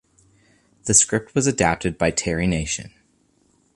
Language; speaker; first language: English; native; English